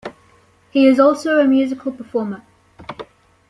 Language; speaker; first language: English; native; English